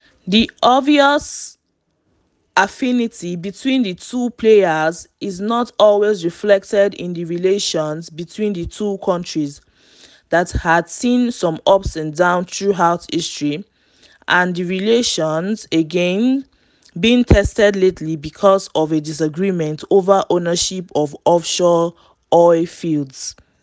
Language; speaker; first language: English; non-native, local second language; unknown